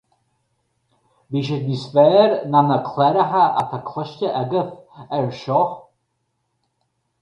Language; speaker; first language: Irish; native; Irish